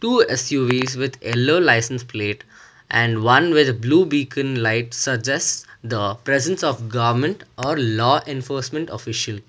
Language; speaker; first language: English; non-native, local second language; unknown